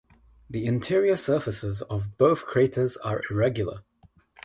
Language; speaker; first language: English; non-native, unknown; Nepali